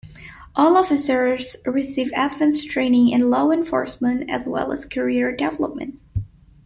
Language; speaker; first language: English; non-native, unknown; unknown